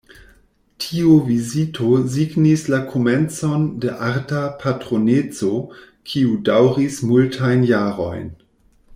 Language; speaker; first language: Esperanto; non-native, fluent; German